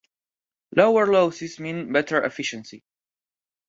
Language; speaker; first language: English; non-native, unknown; Spanish